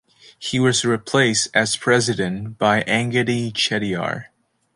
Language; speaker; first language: English; native; English